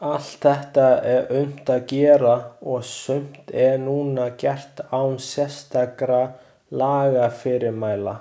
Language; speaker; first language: Icelandic; non-native, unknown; Chinese